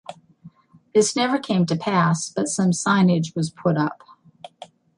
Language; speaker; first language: English; native; English